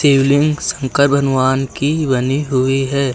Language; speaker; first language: Hindi; native; Hindi